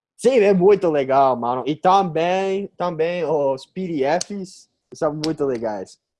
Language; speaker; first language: Portuguese; non-native, learner; English